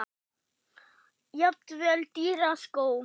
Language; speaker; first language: Icelandic; non-native, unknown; German